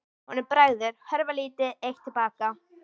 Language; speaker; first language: Icelandic; native; Icelandic